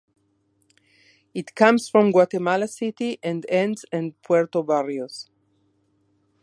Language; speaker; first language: English; non-native, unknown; Spanish